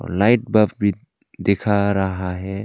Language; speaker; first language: Hindi; non-native, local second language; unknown